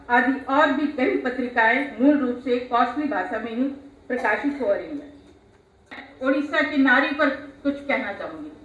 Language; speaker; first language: Hindi; non-native, local second language; Odia